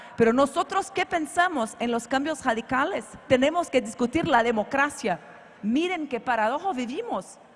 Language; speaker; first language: Spanish; non-native, related language; Portuguese